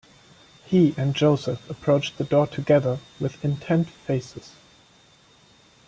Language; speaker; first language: English; non-native, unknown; German